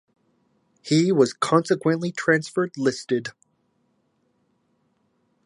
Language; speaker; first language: English; native; English